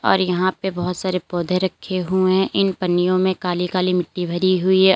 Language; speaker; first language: Hindi; native; Hindi